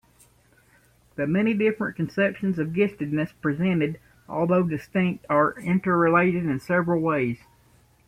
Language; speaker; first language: English; native; English